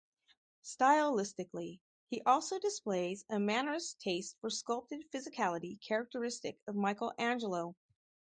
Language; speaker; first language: English; native; English